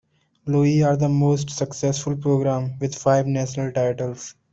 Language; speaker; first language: English; non-native, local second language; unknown